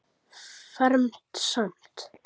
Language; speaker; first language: Icelandic; native; Icelandic